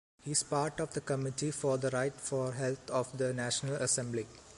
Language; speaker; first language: English; non-native, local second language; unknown